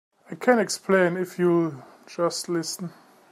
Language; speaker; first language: English; native; English